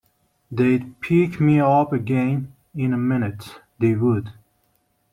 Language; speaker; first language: English; non-native, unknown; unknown